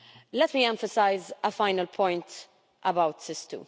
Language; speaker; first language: English; non-native, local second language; Maltese